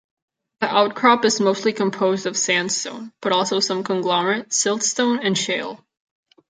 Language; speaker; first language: English; non-native, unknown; Catalan